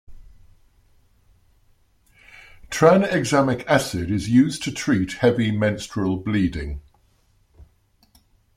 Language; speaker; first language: English; native; English